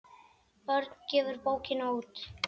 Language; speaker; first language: Icelandic; native; Icelandic